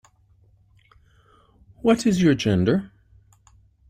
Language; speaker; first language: English; native; English